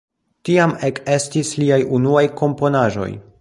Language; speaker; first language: Esperanto; non-native, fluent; Polish